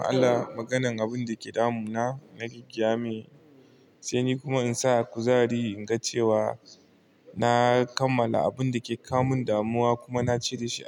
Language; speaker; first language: Hausa; non-native, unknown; Igbo